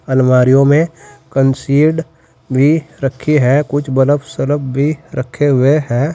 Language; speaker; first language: Hindi; native; Hindi